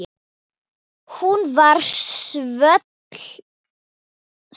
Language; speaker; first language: Icelandic; non-native, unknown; Thai